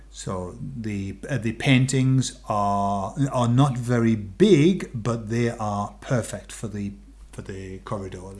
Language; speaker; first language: English; native; English